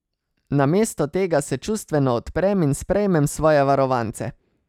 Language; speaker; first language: Slovenian; native; Slovenian